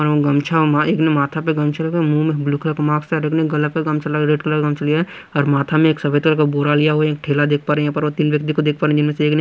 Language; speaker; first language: Hindi; non-native, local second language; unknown